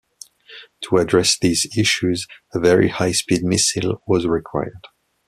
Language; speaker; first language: English; non-native, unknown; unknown